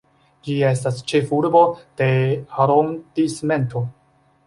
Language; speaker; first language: Esperanto; non-native, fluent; Chinese